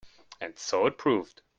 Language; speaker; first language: English; non-native, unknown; German